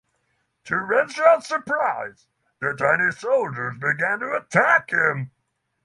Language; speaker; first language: English; non-native, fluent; Norwegian